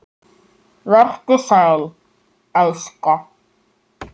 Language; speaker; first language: Icelandic; native; Icelandic